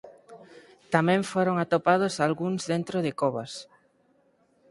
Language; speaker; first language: Galician; native; Galician